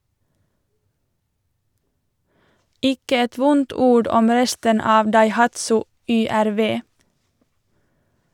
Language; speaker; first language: Norwegian; non-native, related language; Swedish